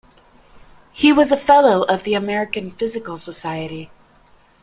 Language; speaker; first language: English; native; English